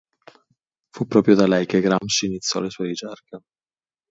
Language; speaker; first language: Italian; native; Italian